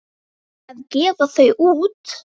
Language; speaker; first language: Icelandic; native; Icelandic